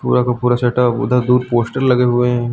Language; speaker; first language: Hindi; native; Hindi